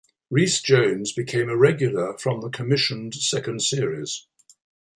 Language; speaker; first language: English; native; English